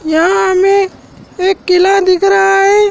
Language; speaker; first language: Hindi; native; Hindi